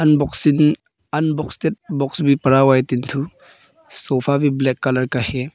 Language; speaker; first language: Hindi; early bilingual, other home language; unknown